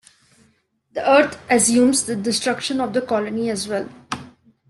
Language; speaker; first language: English; non-native, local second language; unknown